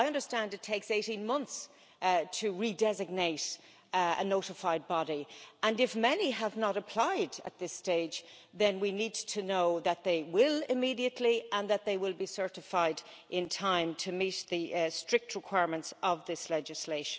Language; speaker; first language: English; native; English